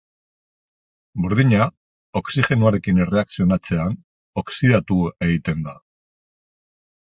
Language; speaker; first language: Basque; non-native, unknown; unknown